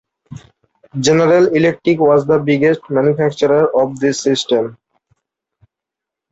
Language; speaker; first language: English; non-native, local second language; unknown